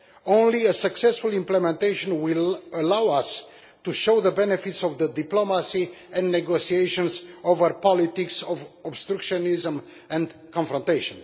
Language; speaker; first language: English; non-native, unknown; Romanian